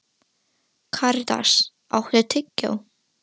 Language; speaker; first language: Icelandic; non-native, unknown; Russian